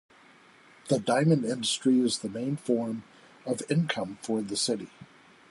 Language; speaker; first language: English; native; English